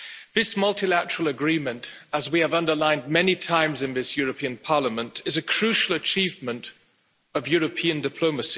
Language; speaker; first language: English; non-native, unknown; German